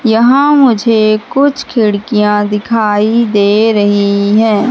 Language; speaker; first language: Hindi; native; Hindi